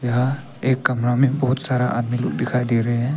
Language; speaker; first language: Hindi; non-native, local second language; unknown